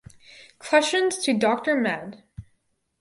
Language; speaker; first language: English; native; English